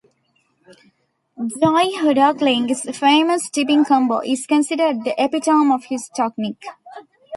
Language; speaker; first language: English; non-native, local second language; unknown